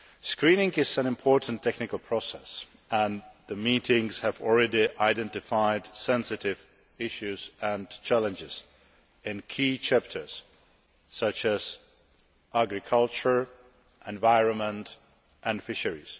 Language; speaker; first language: English; non-native, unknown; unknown